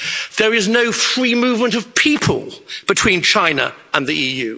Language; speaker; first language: English; native; English